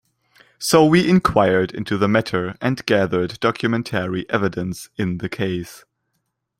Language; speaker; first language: English; non-native, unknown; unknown